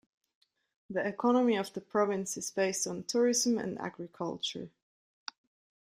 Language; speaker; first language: English; non-native, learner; Swiss German